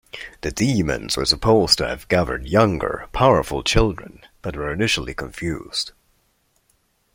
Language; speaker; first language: English; non-native, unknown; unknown